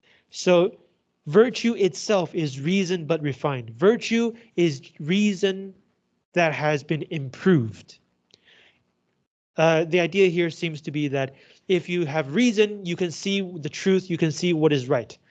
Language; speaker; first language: English; non-native, fluent; Chinese